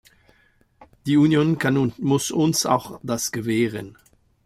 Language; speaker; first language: German; non-native, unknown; French